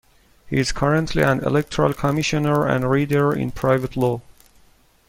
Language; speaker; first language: English; non-native, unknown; Persian